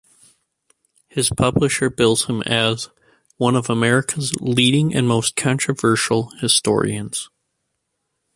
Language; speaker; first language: English; native; English